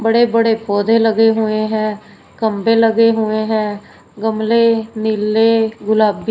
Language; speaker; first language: Hindi; non-native, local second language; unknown